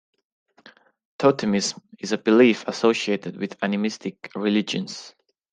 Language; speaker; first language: English; non-native, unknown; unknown